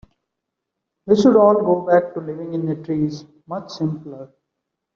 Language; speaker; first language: English; non-native, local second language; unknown